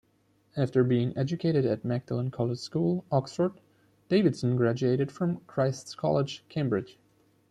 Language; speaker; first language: English; non-native, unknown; German